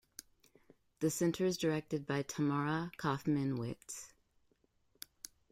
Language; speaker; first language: English; native; English